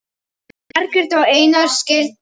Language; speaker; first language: Icelandic; non-native, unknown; Polish